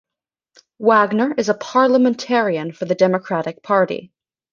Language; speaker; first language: English; native; English